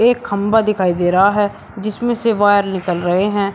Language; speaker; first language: Hindi; native; Hindi